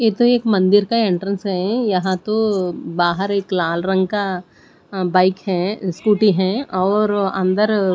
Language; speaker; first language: Hindi; non-native, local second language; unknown